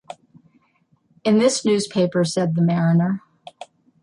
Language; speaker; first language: English; native; English